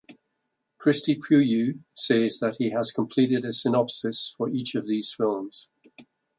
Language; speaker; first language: English; native; English